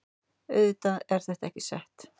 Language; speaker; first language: Icelandic; native; Icelandic